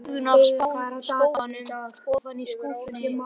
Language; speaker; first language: Icelandic; native; Icelandic